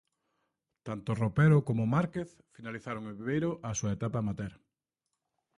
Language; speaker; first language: Galician; native; Galician